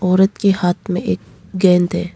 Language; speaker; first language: Hindi; non-native, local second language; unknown